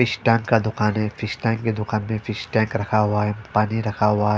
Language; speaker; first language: Hindi; non-native, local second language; Punjabi